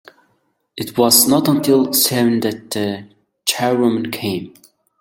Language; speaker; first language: English; non-native, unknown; Mongolian